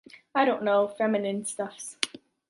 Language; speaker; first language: English; native; English